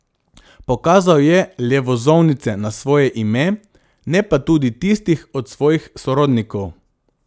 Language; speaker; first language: Slovenian; non-native, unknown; Macedonian